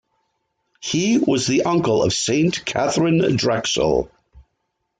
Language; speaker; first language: English; native; English